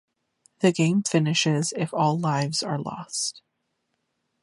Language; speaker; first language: English; native; English